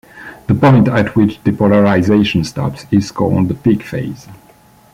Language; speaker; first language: English; non-native, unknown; French